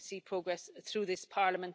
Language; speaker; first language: English; native; English